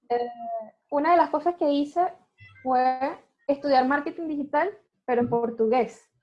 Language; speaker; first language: Spanish; native; Spanish